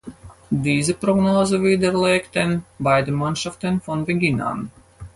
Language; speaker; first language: German; non-native, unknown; Latvian